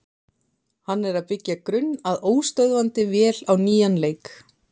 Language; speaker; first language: Icelandic; native; Icelandic